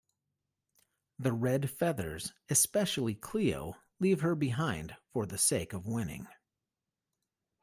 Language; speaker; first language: English; native; English